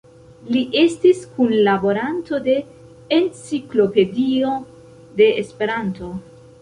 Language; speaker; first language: Esperanto; non-native, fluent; Central Kurdish